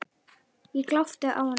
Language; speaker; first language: Icelandic; native; Icelandic